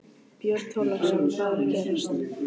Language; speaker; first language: Icelandic; native; Icelandic